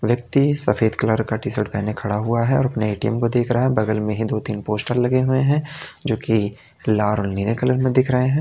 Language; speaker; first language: Hindi; native; Hindi